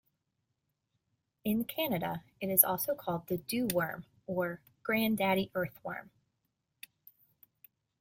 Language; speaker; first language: English; native; English